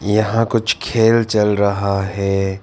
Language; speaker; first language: Hindi; non-native, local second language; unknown